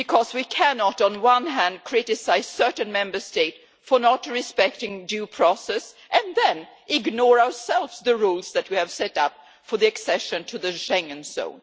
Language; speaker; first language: English; non-native, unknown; Swedish